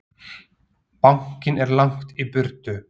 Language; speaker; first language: Icelandic; non-native, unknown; Slovak